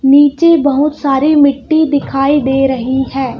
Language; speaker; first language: Hindi; native; Hindi